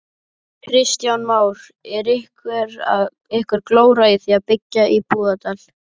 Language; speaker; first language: Icelandic; native; Icelandic